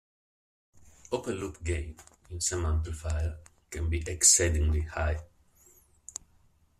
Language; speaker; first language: English; non-native, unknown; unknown